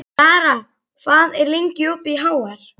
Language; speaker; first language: Icelandic; native; Icelandic